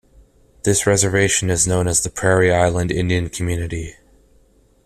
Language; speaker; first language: English; native; English